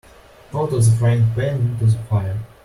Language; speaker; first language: English; non-native, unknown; Russian